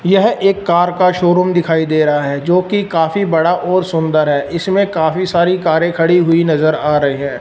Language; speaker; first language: Hindi; non-native, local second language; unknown